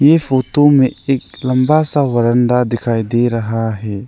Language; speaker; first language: Hindi; non-native, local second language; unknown